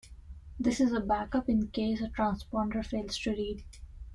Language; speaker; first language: English; non-native, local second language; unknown